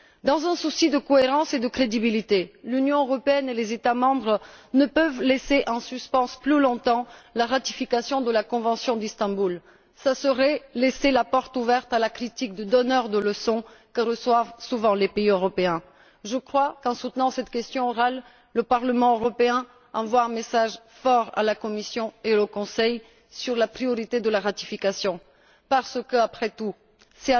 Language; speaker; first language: French; non-native, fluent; Bulgarian